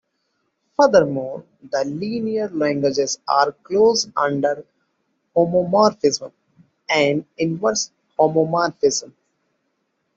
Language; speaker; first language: English; non-native, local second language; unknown